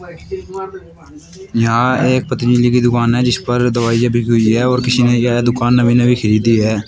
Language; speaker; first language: Hindi; native; Hindi